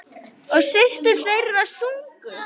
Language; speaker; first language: Icelandic; native; Icelandic